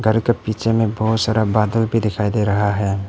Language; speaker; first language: Hindi; non-native, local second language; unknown